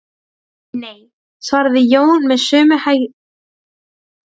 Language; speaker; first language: Icelandic; non-native, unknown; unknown